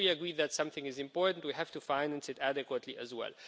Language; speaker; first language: English; non-native, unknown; Romanian